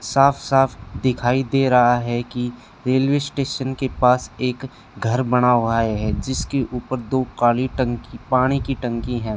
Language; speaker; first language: Hindi; native; Hindi